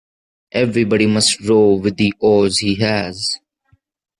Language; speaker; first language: English; non-native, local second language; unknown